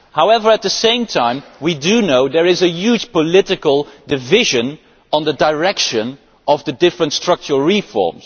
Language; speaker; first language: English; non-native, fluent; Dutch